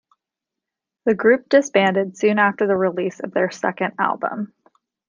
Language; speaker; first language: English; native; English